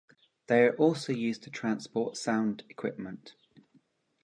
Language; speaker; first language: English; native; English